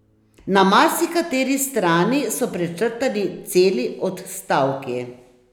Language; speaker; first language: Slovenian; native; Slovenian